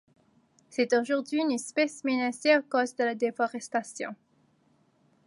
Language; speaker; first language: French; native; French